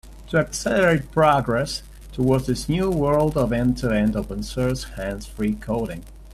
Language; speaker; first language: English; native; English